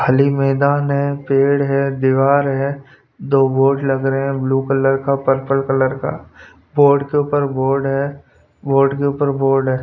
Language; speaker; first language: Hindi; non-native, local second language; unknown